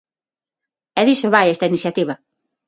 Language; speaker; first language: Galician; non-native, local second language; Spanish